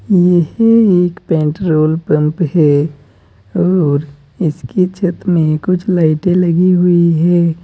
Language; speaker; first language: Hindi; native; Hindi